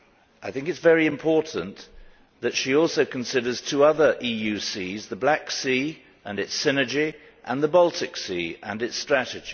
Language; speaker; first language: English; native; English